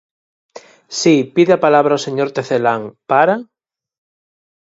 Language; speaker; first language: Galician; native; Galician